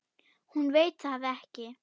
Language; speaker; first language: Icelandic; non-native, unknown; German